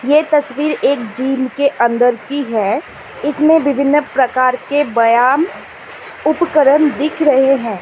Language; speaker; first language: Hindi; non-native, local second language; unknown